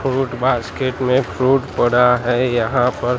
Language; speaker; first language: Hindi; non-native, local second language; Gujarati